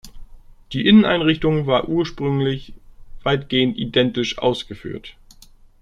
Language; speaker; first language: German; native; German